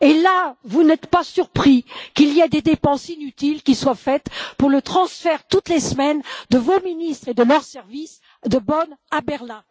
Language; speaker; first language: French; native; French